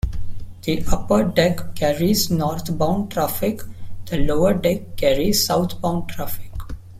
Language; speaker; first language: English; non-native, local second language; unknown